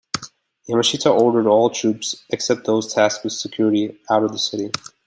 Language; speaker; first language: English; native; English